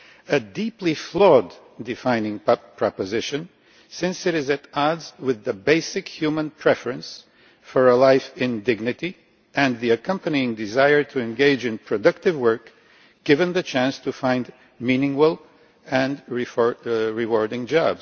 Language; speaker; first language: English; non-native, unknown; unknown